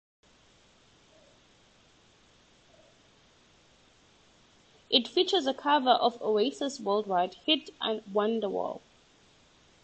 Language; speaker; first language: English; native; English